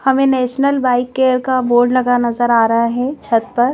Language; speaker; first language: Hindi; native; Hindi